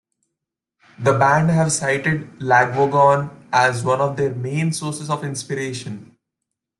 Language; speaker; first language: English; non-native, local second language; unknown